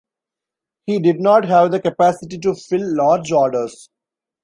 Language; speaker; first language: English; non-native, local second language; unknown